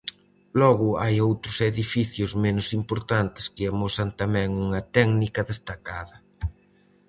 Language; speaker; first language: Galician; native; Galician